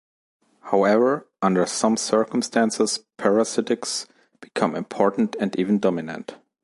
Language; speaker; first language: English; non-native, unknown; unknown